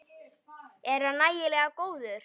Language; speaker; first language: Icelandic; native; Icelandic